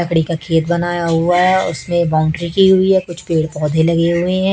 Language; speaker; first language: Hindi; native; Hindi